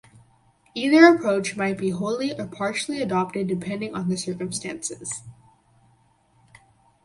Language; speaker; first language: English; native; English